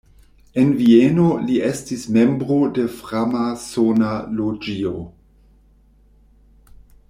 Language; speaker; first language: Esperanto; non-native, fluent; German